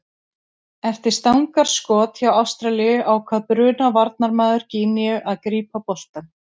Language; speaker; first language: Icelandic; native; Icelandic